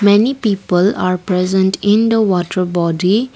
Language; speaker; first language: English; non-native, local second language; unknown